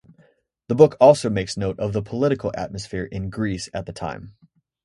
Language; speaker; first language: English; native; English